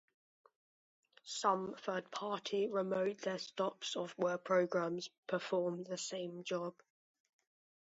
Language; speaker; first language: English; native; English